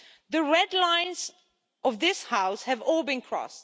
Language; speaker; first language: English; non-native, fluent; Dutch